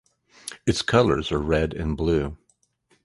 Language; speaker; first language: English; native; English